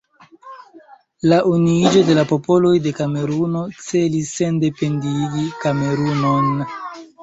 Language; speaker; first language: Esperanto; non-native, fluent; Chinese